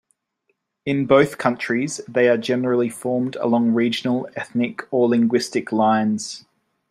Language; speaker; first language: English; native; English